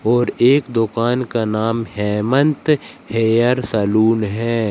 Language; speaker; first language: Hindi; native; Hindi